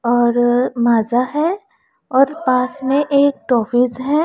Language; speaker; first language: Hindi; non-native, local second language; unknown